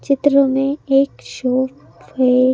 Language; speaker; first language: Hindi; native; Hindi